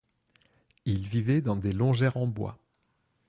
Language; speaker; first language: French; non-native, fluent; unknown